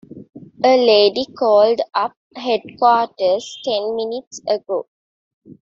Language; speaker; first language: English; non-native, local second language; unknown